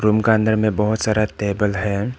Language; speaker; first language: Hindi; non-native, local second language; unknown